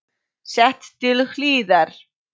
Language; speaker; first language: Icelandic; non-native, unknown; Polish